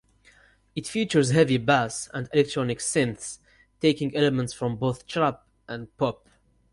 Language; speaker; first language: English; non-native, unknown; Kabyle